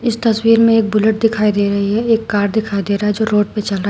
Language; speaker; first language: Hindi; native; Hindi